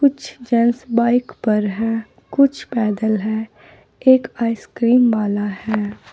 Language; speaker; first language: Hindi; native; Hindi